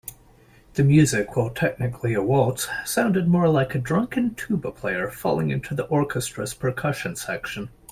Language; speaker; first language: English; native; English